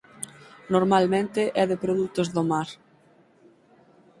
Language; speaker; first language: Galician; native; Galician